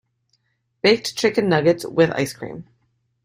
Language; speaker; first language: English; native; English